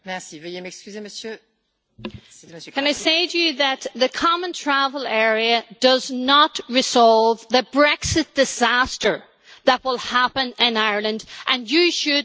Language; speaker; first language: English; native; English